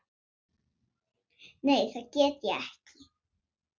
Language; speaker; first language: Icelandic; non-native, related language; Swedish